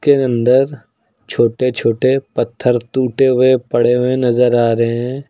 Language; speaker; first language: Hindi; native; Hindi